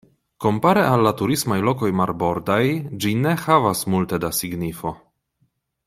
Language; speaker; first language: Esperanto; non-native, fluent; Polish